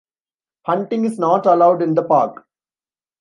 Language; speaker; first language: English; non-native, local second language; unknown